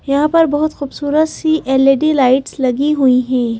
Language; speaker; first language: Hindi; native; Hindi